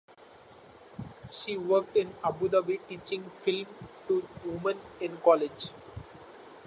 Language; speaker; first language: English; non-native, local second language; Marathi